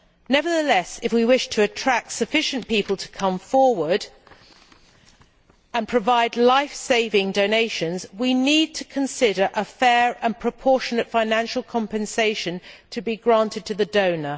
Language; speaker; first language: English; native; English